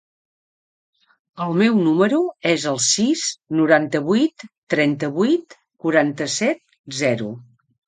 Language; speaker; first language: Catalan; native; Catalan